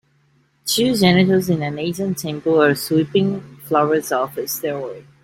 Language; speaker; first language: English; native; English